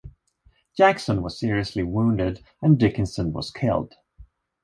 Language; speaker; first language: English; non-native, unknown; Swedish